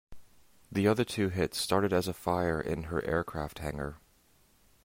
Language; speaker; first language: English; native; English